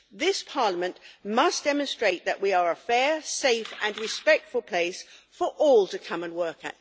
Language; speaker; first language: English; native; English